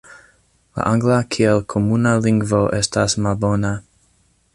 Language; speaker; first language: Esperanto; non-native, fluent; English